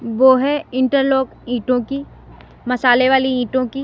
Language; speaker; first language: Hindi; native; Hindi